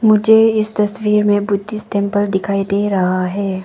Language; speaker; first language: Hindi; non-native, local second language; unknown